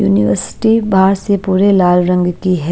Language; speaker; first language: Hindi; non-native, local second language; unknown